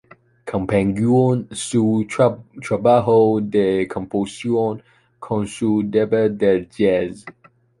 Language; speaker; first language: Spanish; non-native, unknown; Chinese